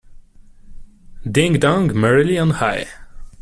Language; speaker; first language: English; non-native, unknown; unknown